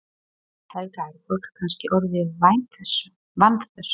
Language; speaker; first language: Icelandic; non-native, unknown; Polish